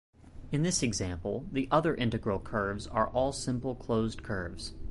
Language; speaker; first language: English; native; English